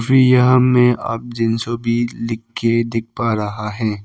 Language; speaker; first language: Hindi; non-native, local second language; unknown